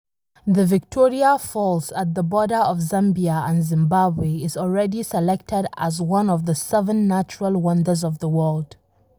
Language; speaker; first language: English; non-native, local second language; Hausa